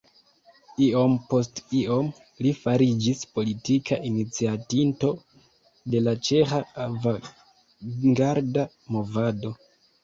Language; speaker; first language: Esperanto; non-native, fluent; Kinyarwanda